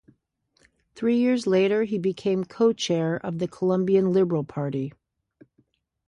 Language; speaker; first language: English; native; English